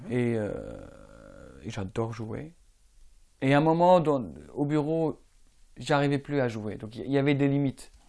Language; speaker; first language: French; non-native, local second language; Arabic